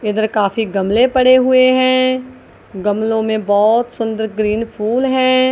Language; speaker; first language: Hindi; non-native, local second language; Punjabi